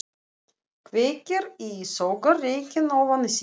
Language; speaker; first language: Icelandic; non-native, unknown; Russian